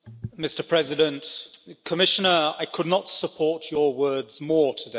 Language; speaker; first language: English; native; English